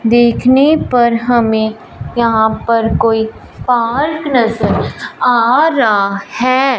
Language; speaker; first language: Hindi; non-native, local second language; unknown